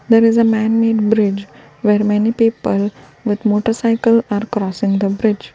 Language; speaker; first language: English; non-native, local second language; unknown